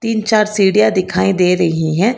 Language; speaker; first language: Hindi; non-native, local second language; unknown